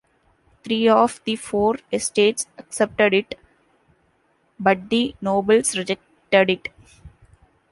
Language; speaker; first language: English; non-native, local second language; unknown